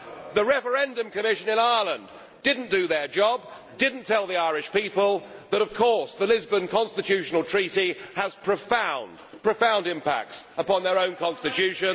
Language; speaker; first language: English; native; English